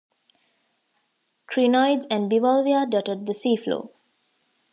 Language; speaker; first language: English; non-native, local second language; Tamil